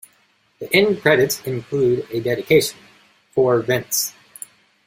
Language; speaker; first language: English; native; English